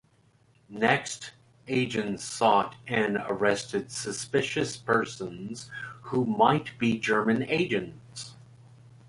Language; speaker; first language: English; native; English